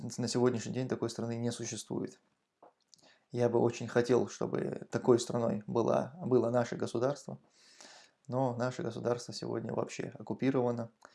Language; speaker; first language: Russian; non-native, local second language; Chechen